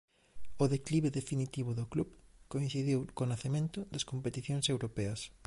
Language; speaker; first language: Galician; native; Galician